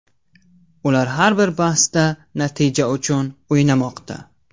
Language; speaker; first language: Uzbek; non-native, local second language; Tajik